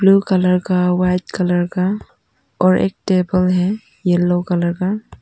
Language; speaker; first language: Hindi; non-native, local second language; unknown